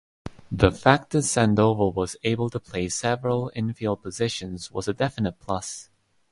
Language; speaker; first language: English; non-native, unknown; Estonian